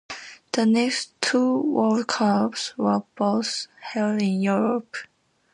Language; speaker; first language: English; non-native, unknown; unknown